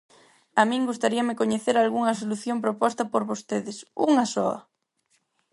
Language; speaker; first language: Galician; non-native, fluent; Spanish